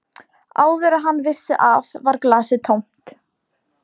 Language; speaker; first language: Icelandic; non-native, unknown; Polish